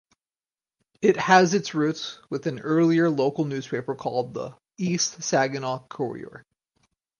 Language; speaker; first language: English; native; English